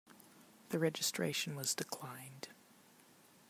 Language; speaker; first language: English; non-native, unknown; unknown